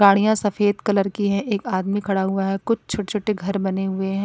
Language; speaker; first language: Hindi; non-native, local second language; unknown